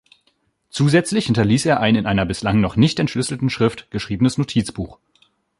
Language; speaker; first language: German; native; German